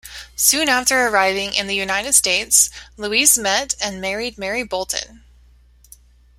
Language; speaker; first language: English; native; English